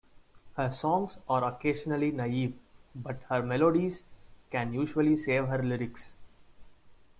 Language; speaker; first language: English; non-native, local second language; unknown